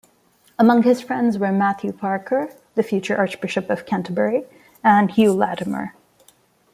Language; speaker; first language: English; non-native, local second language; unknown